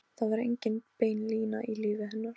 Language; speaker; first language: Icelandic; non-native, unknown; Polish